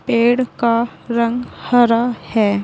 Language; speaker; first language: Hindi; native; Hindi